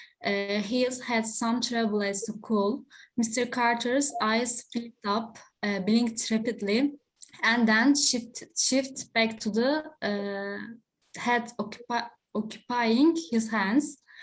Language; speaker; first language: English; non-native, learner; Turkish